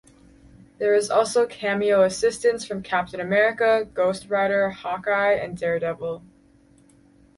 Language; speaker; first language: English; native; English